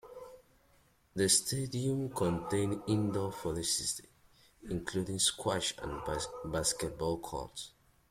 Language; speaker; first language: English; native; English